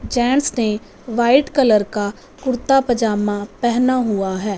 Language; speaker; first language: Hindi; non-native, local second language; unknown